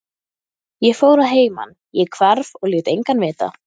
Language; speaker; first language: Icelandic; native; Icelandic